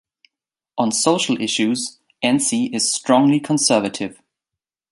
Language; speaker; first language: English; non-native, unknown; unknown